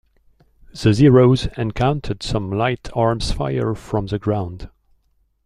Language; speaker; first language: English; non-native, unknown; French